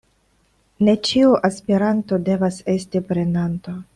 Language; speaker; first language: Esperanto; non-native, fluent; Russian